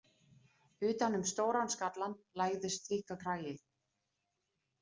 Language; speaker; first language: Icelandic; non-native, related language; Danish